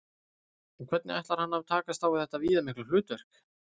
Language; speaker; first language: Icelandic; native; Icelandic